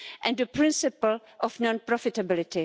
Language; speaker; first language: English; non-native, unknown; Czech